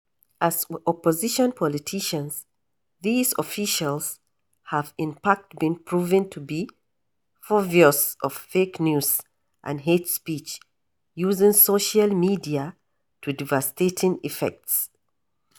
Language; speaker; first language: English; non-native, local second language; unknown